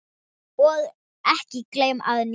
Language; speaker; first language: Icelandic; non-native, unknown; Thai